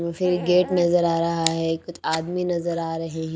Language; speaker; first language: Hindi; native; Hindi